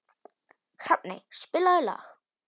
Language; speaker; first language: Icelandic; non-native, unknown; Polish